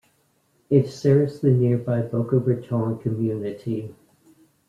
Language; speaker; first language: English; native; English